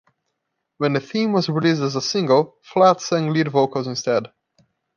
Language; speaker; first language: English; non-native, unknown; Portuguese